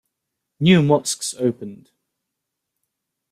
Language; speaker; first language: English; native; English